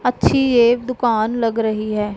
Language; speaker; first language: Hindi; non-native, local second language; Punjabi